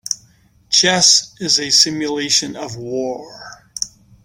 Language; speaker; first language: English; native; English